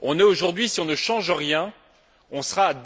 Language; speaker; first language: French; native; French